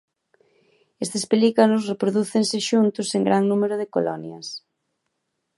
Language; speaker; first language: Galician; native; Galician